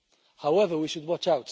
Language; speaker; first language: English; non-native, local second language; Maltese